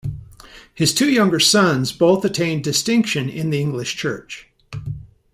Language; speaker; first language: English; native; English